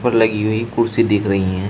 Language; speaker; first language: Hindi; native; Hindi